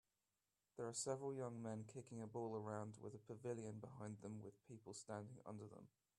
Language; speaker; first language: English; native; English